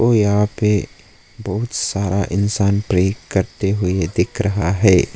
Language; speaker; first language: Hindi; early bilingual, other home language; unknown